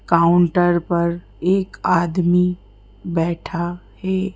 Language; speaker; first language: Hindi; native; Hindi